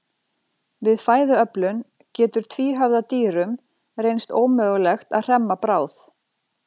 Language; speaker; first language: Icelandic; native; Icelandic